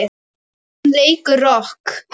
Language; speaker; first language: Icelandic; non-native, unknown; Polish